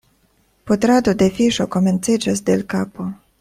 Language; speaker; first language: Esperanto; non-native, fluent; Russian